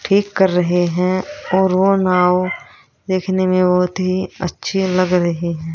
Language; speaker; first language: Hindi; native; Hindi